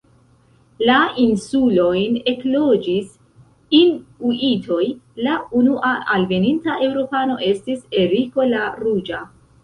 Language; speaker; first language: Esperanto; non-native, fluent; Central Kurdish